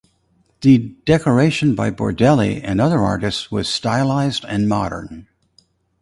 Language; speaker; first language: English; native; English